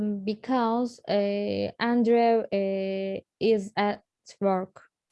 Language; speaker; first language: English; non-native, learner; Turkish